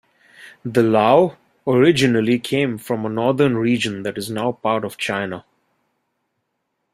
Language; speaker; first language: English; non-native, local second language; Bangla